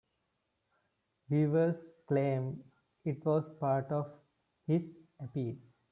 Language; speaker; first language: English; non-native, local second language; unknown